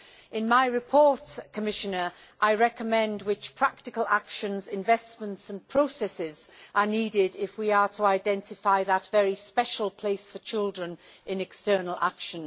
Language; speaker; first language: English; native; English